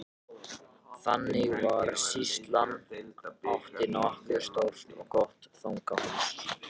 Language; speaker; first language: Icelandic; non-native, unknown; Japanese